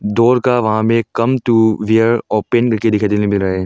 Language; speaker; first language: Hindi; non-native, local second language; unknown